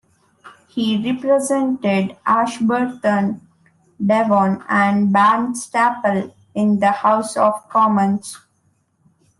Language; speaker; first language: English; non-native, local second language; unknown